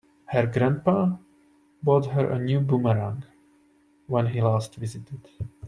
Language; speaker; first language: English; non-native, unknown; Czech